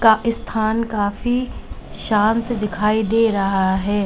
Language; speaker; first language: Hindi; native; Hindi